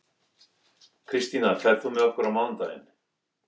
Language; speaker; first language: Icelandic; non-native, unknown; English